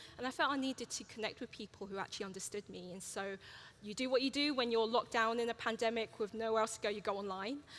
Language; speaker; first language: English; early bilingual, other home language; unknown